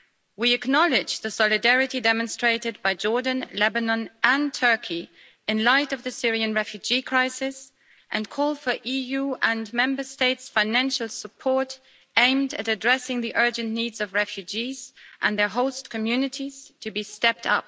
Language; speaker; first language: English; native; English